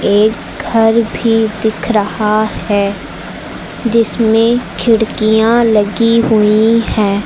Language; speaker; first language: Hindi; native; Hindi